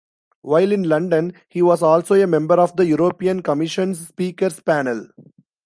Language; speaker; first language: English; non-native, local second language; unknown